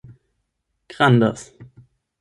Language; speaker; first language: Esperanto; non-native, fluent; German